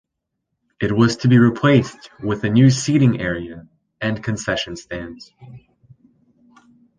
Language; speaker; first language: English; native; English